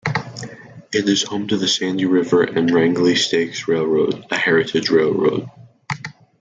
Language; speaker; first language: English; native; English